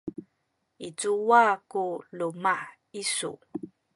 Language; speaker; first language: Sakizaya; native; Sakizaya